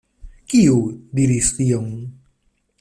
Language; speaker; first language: Esperanto; non-native, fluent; Spanish